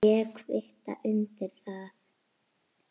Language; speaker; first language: Icelandic; native; Icelandic